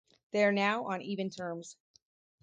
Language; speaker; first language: English; native; English